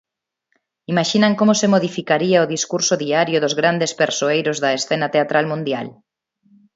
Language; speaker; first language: Galician; non-native, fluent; Spanish